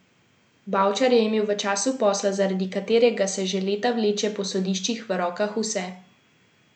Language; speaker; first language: Slovenian; native; Slovenian